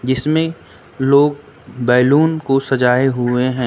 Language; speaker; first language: Hindi; native; Hindi